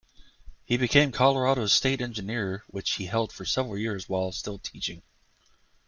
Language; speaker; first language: English; native; English